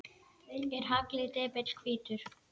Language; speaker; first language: Icelandic; native; Icelandic